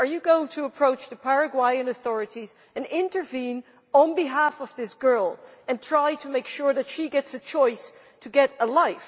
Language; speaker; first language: English; non-native, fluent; Dutch